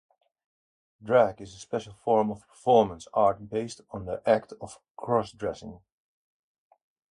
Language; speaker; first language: English; native; English